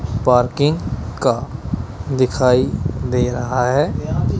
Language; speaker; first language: Hindi; non-native, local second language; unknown